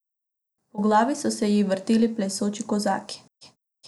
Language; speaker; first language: Slovenian; non-native, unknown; Macedonian